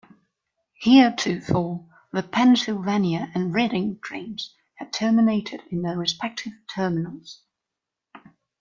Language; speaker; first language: English; non-native, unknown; German